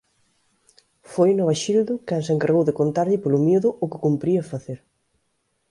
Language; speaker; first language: Galician; native; Galician